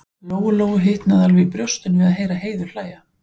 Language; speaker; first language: Icelandic; native; Icelandic